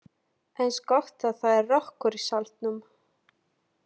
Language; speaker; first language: Icelandic; non-native, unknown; Polish